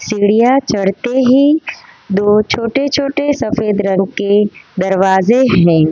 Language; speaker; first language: Hindi; non-native, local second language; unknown